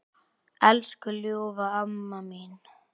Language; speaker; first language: Icelandic; native; Icelandic